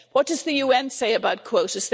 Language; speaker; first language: English; native; English